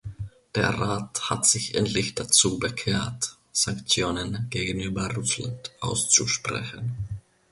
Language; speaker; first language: German; non-native, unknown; Finnish